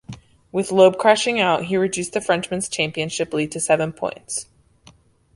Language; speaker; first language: English; native; English